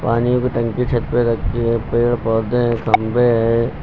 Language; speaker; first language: Hindi; native; Hindi